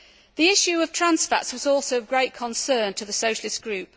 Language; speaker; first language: English; native; English